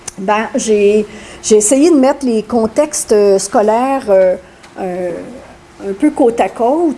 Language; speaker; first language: French; native; French